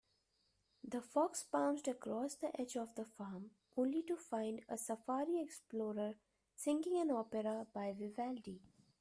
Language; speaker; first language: English; non-native, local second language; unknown